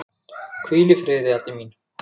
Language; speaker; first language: Icelandic; native; Icelandic